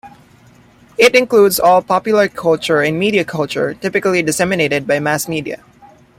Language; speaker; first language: English; non-native, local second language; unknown